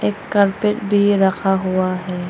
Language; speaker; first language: Hindi; non-native, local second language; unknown